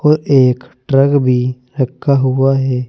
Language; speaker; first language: Hindi; native; Hindi